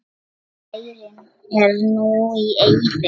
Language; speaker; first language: Icelandic; non-native, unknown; Lithuanian